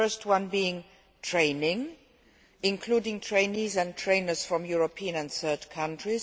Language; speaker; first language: English; non-native, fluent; Luxembourgish